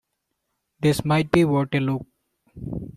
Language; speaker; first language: English; non-native, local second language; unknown